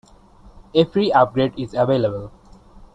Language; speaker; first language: English; non-native, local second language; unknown